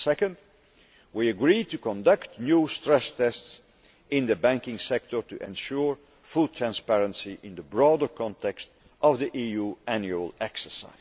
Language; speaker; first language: English; non-native, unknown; Dutch